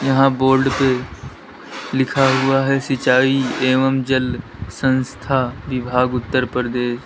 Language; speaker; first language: Hindi; native; Hindi